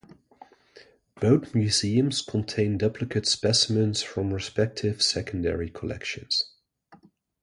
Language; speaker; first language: English; non-native, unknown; Dutch